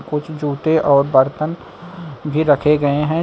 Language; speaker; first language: Hindi; native; Hindi